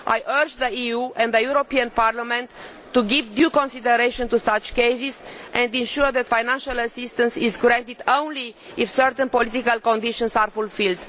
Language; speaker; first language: English; non-native, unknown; Romanian